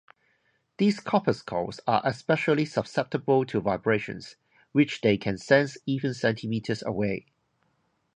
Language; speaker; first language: English; non-native, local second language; Cantonese